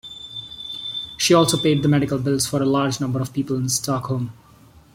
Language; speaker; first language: English; non-native, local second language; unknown